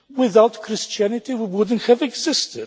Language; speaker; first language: English; non-native, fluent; Polish